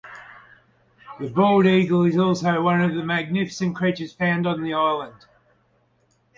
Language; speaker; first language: English; native; English